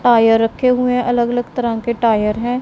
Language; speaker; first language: Hindi; non-native, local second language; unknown